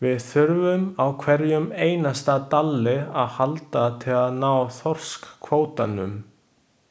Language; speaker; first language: Icelandic; non-native, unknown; Chinese